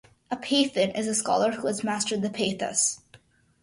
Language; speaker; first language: English; early bilingual, other home language; Malayalam